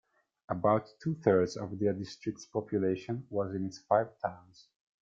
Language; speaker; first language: English; non-native, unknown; Italian